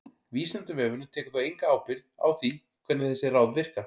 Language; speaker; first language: Icelandic; native; Icelandic